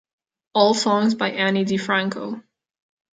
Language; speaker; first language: English; non-native, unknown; Catalan